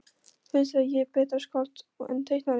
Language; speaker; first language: Icelandic; non-native, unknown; Polish